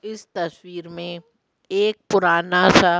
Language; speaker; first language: Hindi; native; Hindi